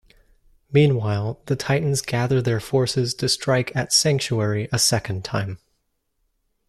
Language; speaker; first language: English; native; English